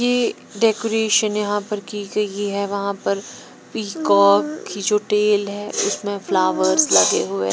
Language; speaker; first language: Hindi; non-native, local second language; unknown